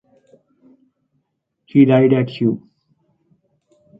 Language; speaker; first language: English; non-native, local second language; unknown